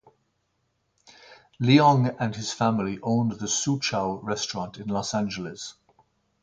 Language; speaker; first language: English; native; English